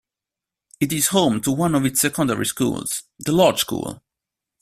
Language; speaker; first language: English; non-native, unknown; Italian